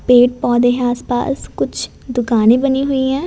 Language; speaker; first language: Hindi; non-native, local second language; Gujarati